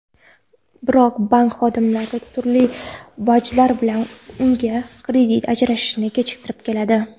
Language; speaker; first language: Uzbek; non-native, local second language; Kara-Kalpak